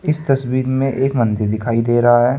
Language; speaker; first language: Hindi; native; Hindi